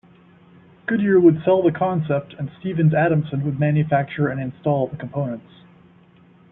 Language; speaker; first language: English; native; English